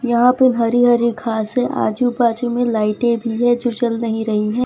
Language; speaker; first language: Hindi; non-native, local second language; Gujarati